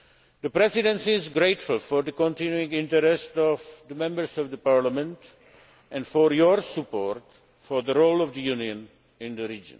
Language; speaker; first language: English; non-native, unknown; Czech